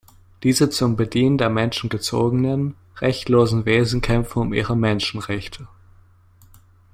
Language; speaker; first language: German; native; German